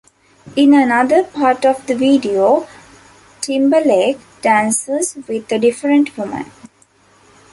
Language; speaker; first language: English; non-native, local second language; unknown